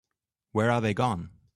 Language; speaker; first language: English; non-native, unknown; German